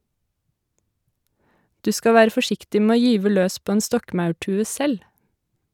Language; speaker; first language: Norwegian; native; Norwegian